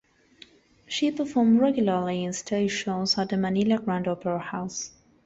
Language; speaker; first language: English; non-native, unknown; Spanish